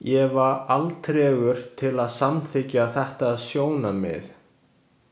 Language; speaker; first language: Icelandic; non-native, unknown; Chinese